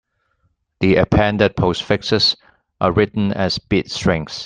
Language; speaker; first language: English; non-native, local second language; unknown